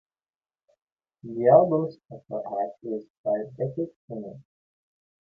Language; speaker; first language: English; non-native, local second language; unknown